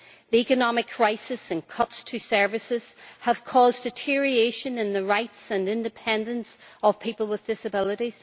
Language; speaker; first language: English; native; English